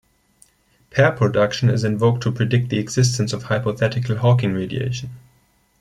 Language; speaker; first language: English; non-native, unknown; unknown